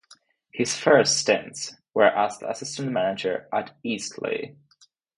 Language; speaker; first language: English; non-native, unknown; Czech